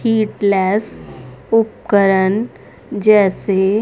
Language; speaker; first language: Hindi; native; Hindi